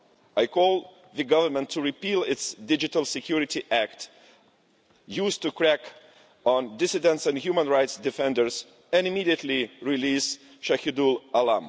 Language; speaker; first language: English; non-native, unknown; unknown